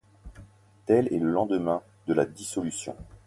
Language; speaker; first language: French; native; French